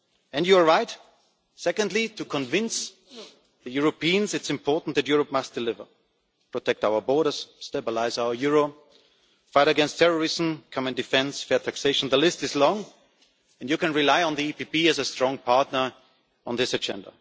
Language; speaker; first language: English; non-native, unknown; German